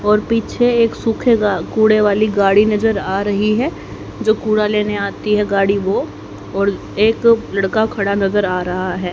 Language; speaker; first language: Hindi; native; Hindi